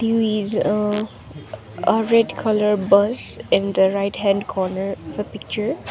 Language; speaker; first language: English; non-native, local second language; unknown